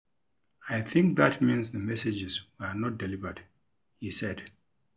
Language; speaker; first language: English; non-native, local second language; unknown